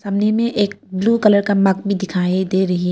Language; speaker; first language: Hindi; non-native, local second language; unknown